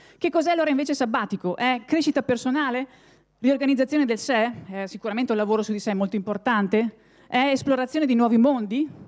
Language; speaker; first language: Italian; native; Italian